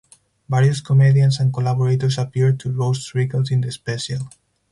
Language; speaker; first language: English; non-native, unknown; Spanish